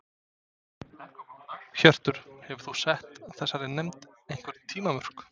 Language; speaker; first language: Icelandic; non-native, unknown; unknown